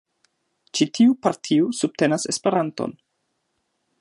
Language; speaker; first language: Esperanto; non-native, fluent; German